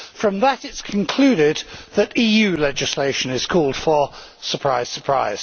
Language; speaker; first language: English; native; English